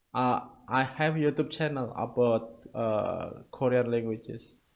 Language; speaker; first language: English; non-native, learner; Indonesian